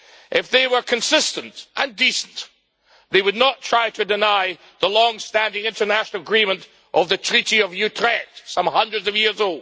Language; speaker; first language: English; native; English